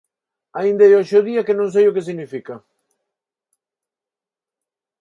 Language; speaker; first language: Galician; non-native, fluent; Spanish